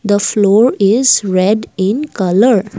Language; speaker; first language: English; non-native, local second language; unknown